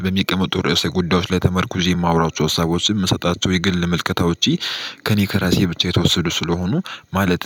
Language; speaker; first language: Amharic; native; Amharic